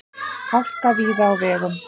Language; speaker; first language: Icelandic; native; Icelandic